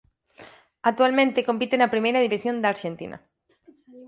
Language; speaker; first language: Galician; native; Galician